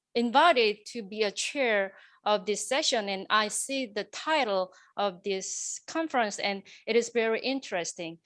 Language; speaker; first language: English; non-native, fluent; Korean